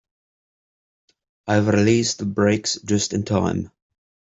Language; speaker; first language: English; native; English